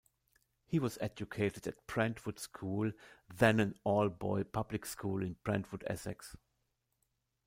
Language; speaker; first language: English; non-native, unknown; German